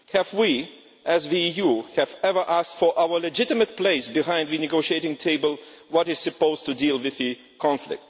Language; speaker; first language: English; non-native, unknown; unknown